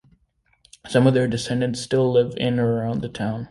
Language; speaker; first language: English; native; English